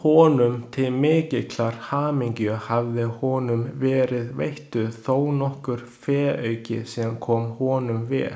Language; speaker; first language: Icelandic; non-native, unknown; Chinese